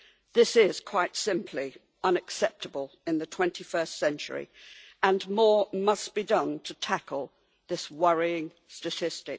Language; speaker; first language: English; native; English